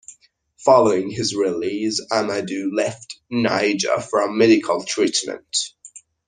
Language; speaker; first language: English; non-native, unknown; Persian